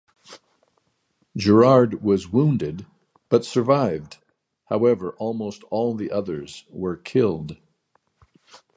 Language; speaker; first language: English; native; English